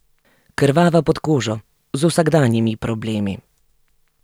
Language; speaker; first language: Slovenian; native; Slovenian